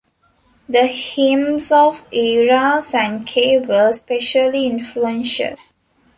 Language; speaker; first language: English; non-native, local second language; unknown